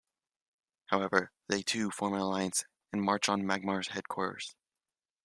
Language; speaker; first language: English; native; English